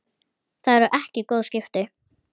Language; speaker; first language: Icelandic; native; Icelandic